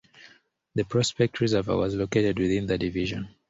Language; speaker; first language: English; native; English